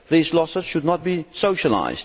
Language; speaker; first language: English; non-native, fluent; Dutch